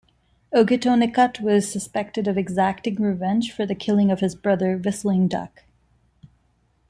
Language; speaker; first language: English; non-native, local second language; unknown